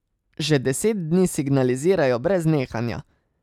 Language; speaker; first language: Slovenian; native; Slovenian